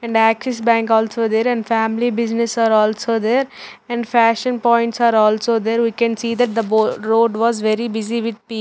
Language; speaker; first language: English; non-native, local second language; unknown